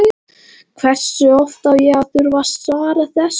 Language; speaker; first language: Icelandic; non-native, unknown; Latvian